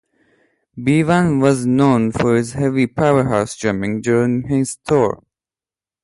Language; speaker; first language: English; native; English